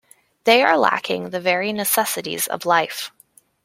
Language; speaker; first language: English; native; English